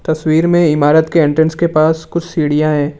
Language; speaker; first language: Hindi; non-native, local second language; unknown